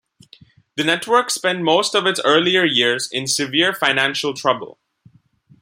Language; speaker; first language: English; non-native, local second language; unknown